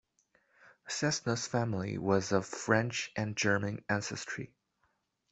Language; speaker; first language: English; non-native, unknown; Chinese